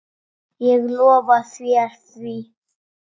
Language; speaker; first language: Icelandic; native; Icelandic